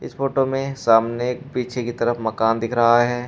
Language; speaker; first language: Hindi; native; Hindi